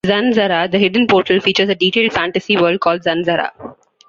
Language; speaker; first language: English; non-native, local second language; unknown